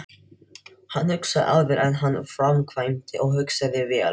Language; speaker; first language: Icelandic; non-native, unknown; Filipino